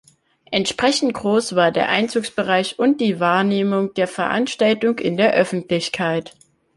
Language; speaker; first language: German; native; German